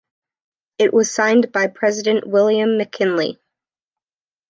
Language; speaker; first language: English; native; English